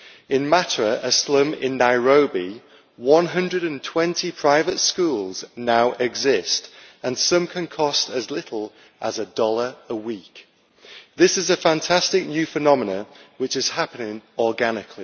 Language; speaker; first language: English; native; English